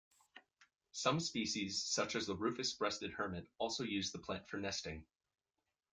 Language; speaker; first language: English; native; English